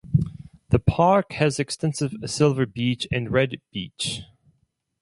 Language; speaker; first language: English; non-native, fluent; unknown